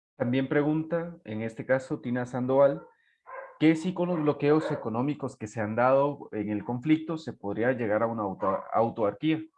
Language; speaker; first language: Spanish; native; Spanish